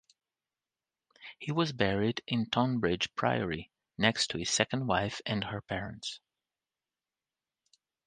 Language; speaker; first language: English; non-native, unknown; Portuguese